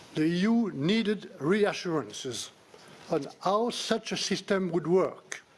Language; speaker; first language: English; non-native, fluent; French